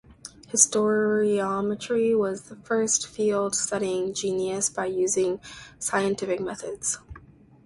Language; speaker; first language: English; native; English